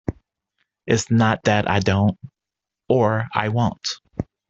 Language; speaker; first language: English; native; English